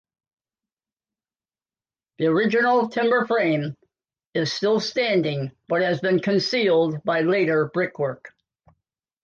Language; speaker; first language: English; native; English